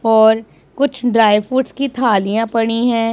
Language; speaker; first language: Hindi; non-native, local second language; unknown